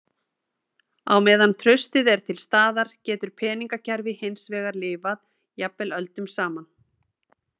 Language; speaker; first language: Icelandic; native; Icelandic